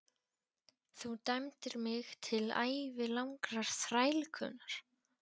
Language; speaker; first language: Icelandic; non-native, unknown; Polish